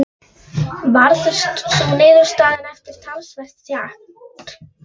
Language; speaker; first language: Icelandic; non-native, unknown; Polish